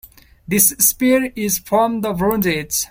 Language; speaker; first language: English; non-native, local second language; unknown